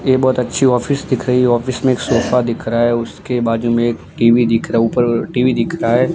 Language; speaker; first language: Hindi; non-native, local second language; Gujarati